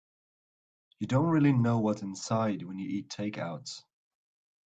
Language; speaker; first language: English; native; English